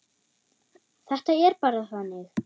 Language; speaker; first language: Icelandic; non-native, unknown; German